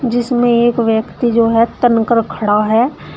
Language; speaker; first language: Hindi; native; Hindi